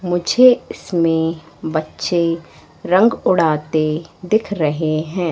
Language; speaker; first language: Hindi; native; Hindi